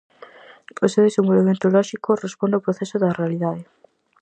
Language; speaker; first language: Galician; native; Galician